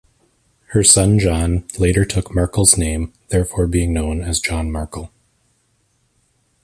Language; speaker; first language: English; native; English